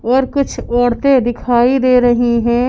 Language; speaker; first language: Hindi; native; Hindi